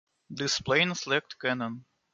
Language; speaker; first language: English; non-native, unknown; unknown